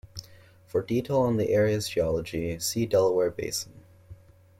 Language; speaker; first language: English; native; English